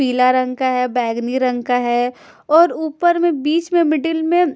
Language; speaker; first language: Hindi; non-native, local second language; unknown